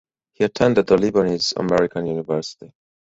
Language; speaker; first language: English; native; English